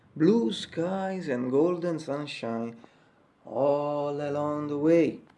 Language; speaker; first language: English; non-native, fluent; Italian